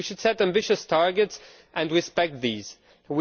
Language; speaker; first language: English; non-native, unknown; Romanian